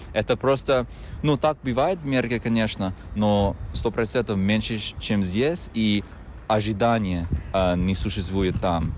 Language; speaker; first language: Russian; non-native, fluent; English